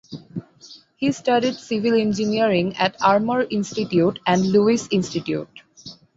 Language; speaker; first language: English; non-native, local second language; Bangla